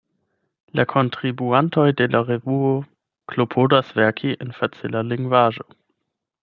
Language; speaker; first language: Esperanto; non-native, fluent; German